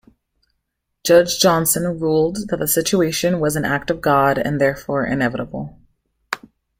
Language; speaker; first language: English; native; English